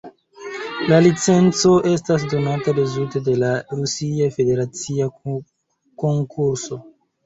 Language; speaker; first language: Esperanto; non-native, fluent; Chinese